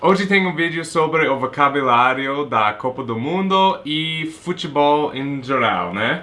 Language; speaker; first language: Portuguese; non-native, fluent; English